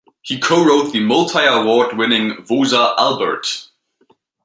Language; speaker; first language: English; native; English